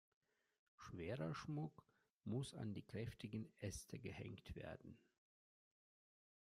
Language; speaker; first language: German; non-native, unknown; Russian